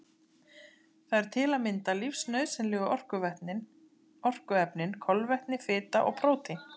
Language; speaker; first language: Icelandic; native; Icelandic